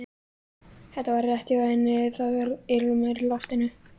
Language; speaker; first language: Icelandic; native; Icelandic